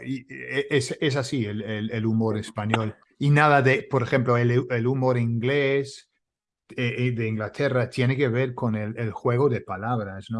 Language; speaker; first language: Spanish; non-native, fluent; English